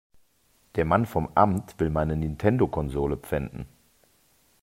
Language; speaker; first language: German; native; German